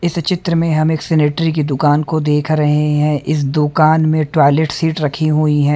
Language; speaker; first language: Hindi; native; Hindi